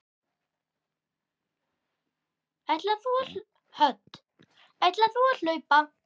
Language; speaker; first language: Icelandic; native; Icelandic